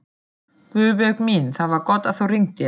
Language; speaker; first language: Icelandic; non-native, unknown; German